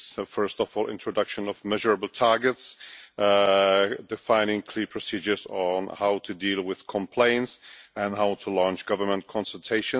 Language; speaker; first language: English; non-native, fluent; Czech